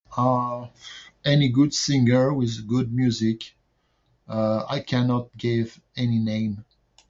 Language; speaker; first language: English; non-native, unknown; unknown